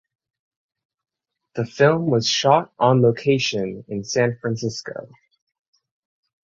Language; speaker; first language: English; native; English